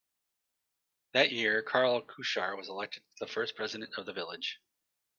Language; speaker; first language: English; native; English